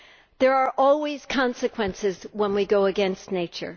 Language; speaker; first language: English; native; English